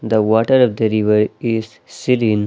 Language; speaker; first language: English; non-native, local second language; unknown